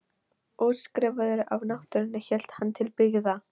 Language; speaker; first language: Icelandic; non-native, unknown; Polish